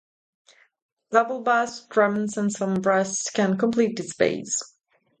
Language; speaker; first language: English; non-native, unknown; Italian